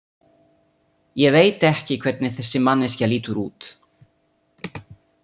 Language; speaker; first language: Icelandic; non-native, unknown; Italian